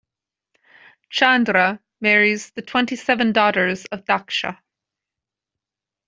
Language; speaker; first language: English; native; English